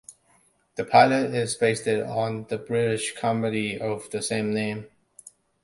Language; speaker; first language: English; non-native, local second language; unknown